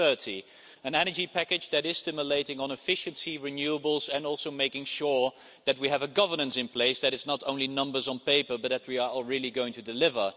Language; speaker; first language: English; non-native, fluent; Dutch